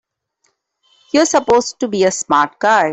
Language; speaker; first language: English; non-native, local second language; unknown